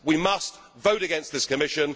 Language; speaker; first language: English; native; English